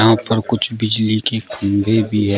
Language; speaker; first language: Hindi; native; Hindi